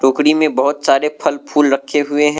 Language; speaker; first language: Hindi; non-native, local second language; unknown